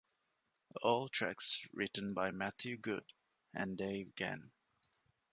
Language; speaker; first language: English; non-native, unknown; Divehi